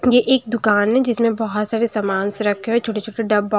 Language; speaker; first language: Hindi; non-native, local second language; Punjabi